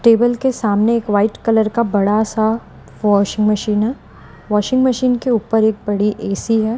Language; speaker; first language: Hindi; non-native, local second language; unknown